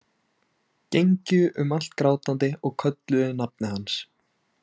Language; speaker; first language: Icelandic; native; Icelandic